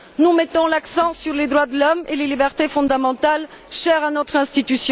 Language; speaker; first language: French; non-native, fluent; Bulgarian